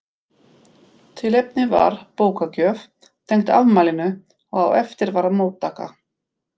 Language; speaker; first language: Icelandic; non-native, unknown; Polish